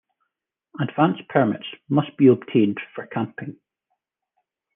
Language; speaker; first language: English; native; English